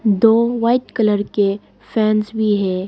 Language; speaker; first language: Hindi; non-native, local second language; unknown